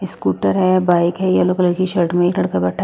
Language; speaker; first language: Hindi; non-native, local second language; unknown